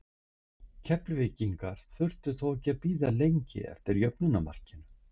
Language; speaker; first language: Icelandic; native; Icelandic